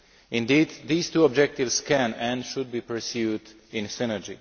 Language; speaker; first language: English; non-native, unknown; Slovak